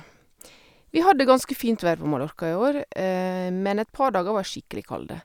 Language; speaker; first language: Norwegian; native; Norwegian